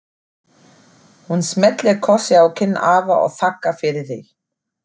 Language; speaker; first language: Icelandic; non-native, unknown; German